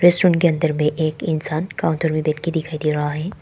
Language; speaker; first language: Hindi; non-native, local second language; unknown